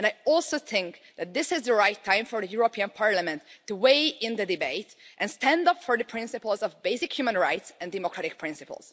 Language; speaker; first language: English; non-native, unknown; Hungarian